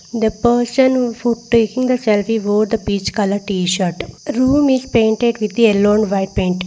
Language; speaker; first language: English; non-native, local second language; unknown